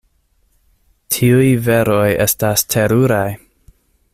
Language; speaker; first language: Esperanto; non-native, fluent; English